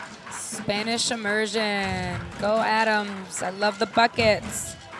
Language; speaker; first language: English; early bilingual, other home language; Spanish